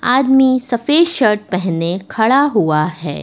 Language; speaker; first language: Hindi; native; Hindi